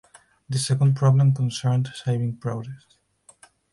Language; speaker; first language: English; non-native, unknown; Spanish